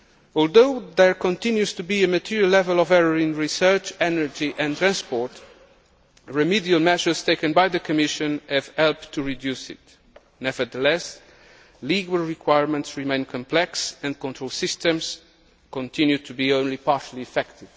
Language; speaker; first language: English; non-native, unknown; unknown